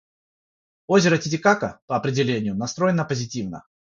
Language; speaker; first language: Russian; non-native, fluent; Georgian